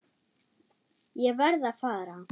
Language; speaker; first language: Icelandic; non-native, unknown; German